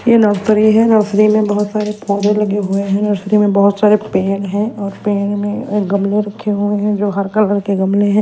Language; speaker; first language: Hindi; non-native, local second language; Punjabi